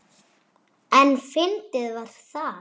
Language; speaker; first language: Icelandic; native; Icelandic